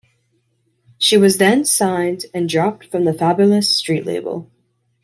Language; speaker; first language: English; native; English